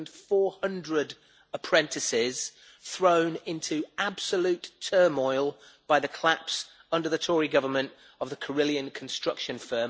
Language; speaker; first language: English; native; English